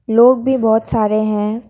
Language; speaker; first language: Hindi; non-native, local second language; Assamese